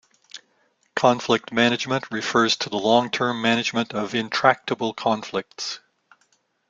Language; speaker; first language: English; native; English